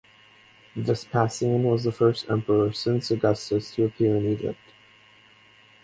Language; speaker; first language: English; native; English